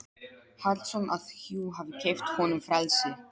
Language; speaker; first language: Icelandic; non-native, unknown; Polish